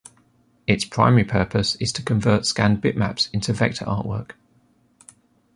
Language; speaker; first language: English; native; English